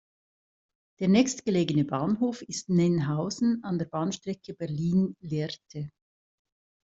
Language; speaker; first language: German; native; German